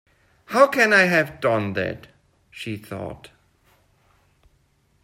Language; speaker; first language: English; non-native, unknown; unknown